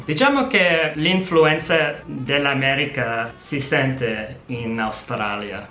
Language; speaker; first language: Italian; non-native, fluent; English